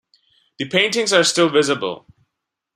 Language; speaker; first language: English; non-native, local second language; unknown